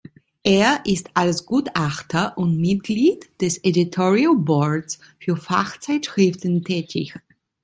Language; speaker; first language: German; non-native, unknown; Italian